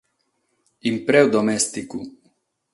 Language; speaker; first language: Sardinian; non-native, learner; Catalan